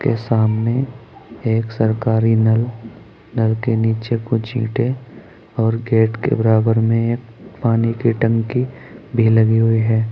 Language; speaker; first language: Hindi; native; Hindi